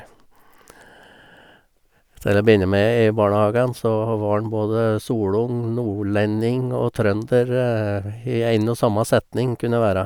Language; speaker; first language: Norwegian; native; Norwegian